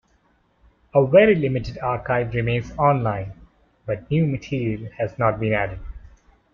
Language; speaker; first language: English; non-native, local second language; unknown